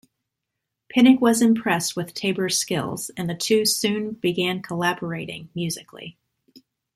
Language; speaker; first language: English; native; English